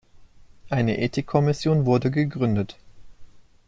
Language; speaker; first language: German; native; German